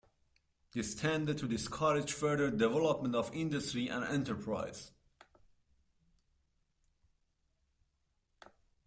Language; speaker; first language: English; native; English